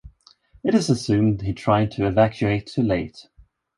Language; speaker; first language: English; non-native, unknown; Swedish